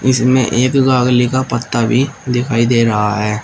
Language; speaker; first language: Hindi; native; Hindi